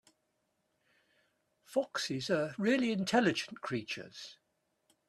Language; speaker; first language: English; native; English